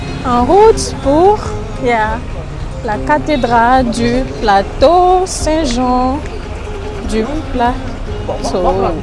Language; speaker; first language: French; non-native, local second language; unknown